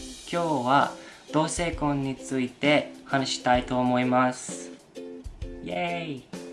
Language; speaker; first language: Japanese; non-native, learner; English